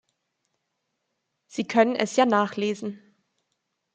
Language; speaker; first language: German; native; German